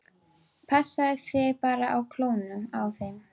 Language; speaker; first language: Icelandic; native; Icelandic